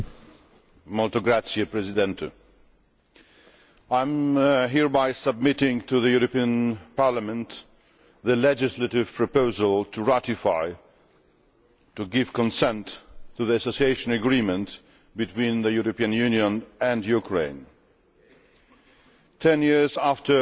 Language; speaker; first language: English; non-native, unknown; Polish